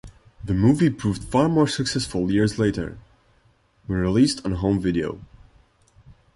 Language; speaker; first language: English; non-native, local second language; Maltese